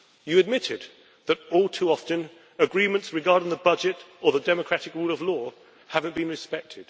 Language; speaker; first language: English; native; English